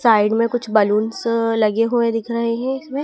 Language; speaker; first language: Hindi; native; Hindi